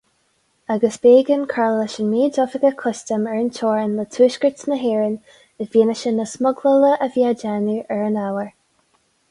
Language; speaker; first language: Irish; non-native, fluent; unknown